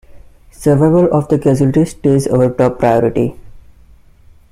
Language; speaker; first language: English; non-native, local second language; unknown